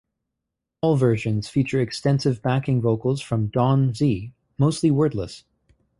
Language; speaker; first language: English; native; English